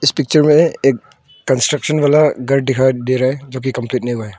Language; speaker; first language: Hindi; early bilingual, other home language; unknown